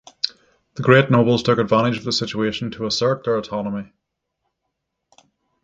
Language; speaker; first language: English; native; English